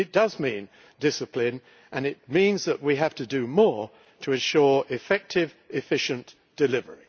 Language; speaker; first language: English; native; English